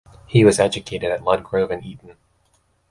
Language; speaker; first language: English; native; English